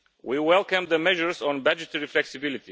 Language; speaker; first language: English; non-native, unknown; Bulgarian